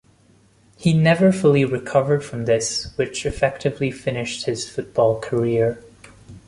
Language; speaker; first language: English; non-native, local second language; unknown